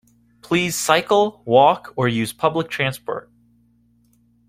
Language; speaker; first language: English; native; English